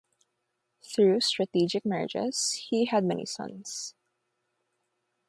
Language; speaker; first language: English; non-native, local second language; Filipino